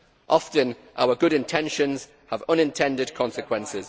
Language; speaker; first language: English; native; English